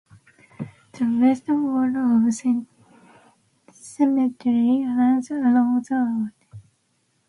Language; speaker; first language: English; non-native, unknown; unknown